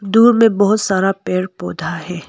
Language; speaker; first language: Hindi; non-native, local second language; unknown